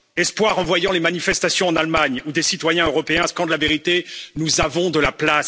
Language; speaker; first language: French; native; French